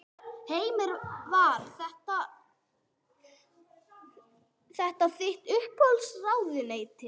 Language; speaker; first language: Icelandic; non-native, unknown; English